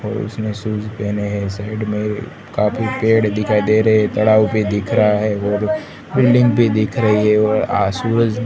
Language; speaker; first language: Hindi; non-native, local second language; Gujarati